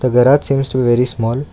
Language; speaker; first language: English; non-native, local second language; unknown